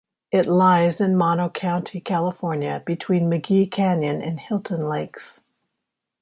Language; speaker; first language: English; native; English